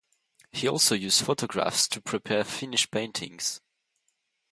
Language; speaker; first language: English; non-native, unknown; French